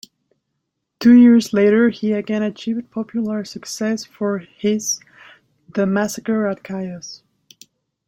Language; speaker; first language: English; native; English